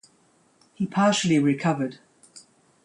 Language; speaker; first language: English; native; English